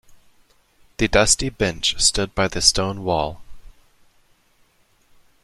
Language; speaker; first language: English; native; English